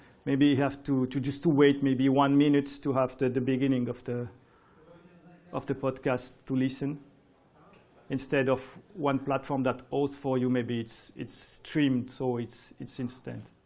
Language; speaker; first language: English; non-native, fluent; French